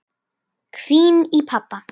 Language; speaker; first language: Icelandic; native; Icelandic